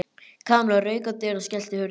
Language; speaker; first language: Icelandic; native; Icelandic